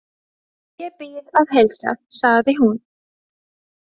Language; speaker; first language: Icelandic; non-native, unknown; Latvian